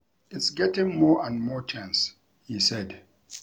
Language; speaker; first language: English; non-native, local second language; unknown